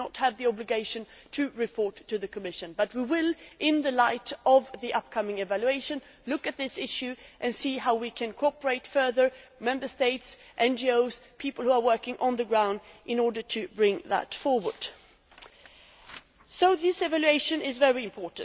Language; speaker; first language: English; non-native, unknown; Swedish